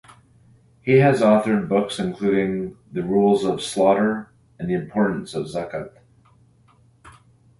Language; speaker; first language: English; native; English